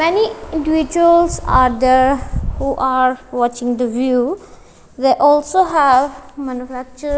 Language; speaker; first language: English; non-native, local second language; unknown